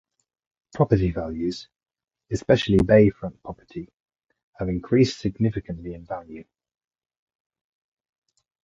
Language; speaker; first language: English; native; English